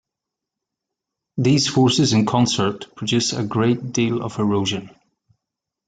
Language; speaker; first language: English; native; English